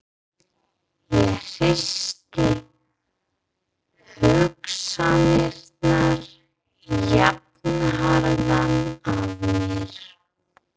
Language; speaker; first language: Icelandic; non-native, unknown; English